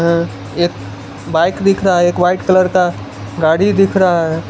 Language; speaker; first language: Hindi; non-native, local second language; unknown